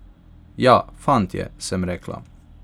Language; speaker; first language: Slovenian; non-native, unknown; Hungarian